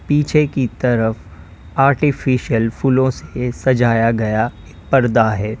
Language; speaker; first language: Hindi; native; Hindi